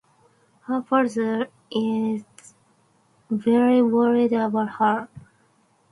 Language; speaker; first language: English; non-native, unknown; Japanese